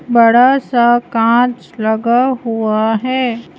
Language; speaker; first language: Hindi; native; Hindi